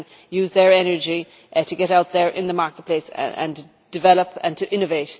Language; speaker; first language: English; native; English